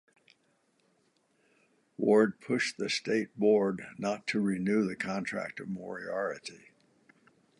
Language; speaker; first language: English; native; English